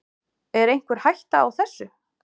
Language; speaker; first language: Icelandic; native; Icelandic